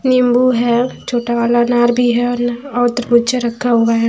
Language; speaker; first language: Hindi; non-native, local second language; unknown